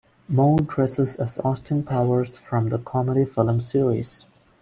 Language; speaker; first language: English; non-native, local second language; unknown